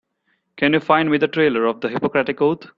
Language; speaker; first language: English; non-native, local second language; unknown